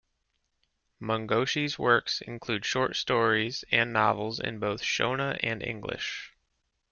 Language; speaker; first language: English; native; English